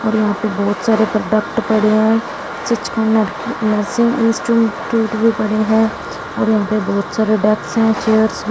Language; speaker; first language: Hindi; non-native, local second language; Punjabi